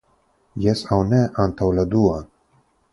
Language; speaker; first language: Esperanto; non-native, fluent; Russian